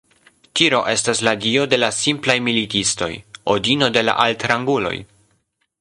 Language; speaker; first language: Esperanto; non-native, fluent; Polish